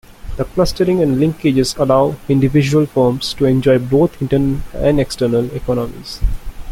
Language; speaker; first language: English; non-native, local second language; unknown